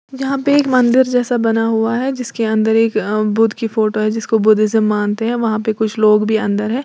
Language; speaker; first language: Hindi; native; Hindi